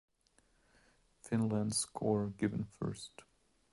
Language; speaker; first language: English; non-native, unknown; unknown